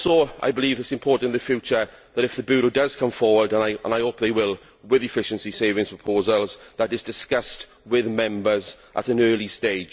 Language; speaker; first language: English; native; English